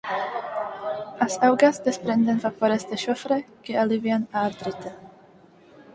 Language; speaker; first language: Galician; non-native, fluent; Spanish